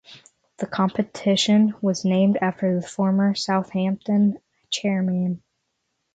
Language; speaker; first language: English; native; English